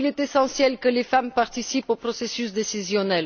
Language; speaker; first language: French; non-native, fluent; Bulgarian